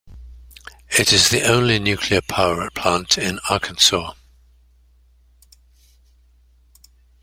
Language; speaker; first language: English; native; English